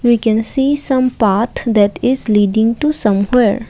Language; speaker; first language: English; non-native, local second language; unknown